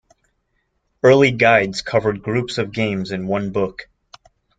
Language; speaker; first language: English; native; English